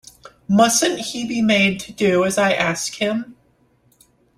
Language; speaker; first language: English; native; English